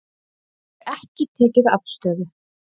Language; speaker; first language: Icelandic; native; Icelandic